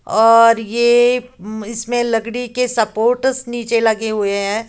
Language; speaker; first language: Hindi; native; Hindi